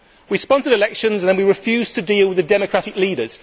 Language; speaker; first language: English; native; English